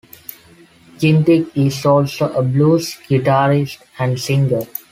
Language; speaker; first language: English; non-native, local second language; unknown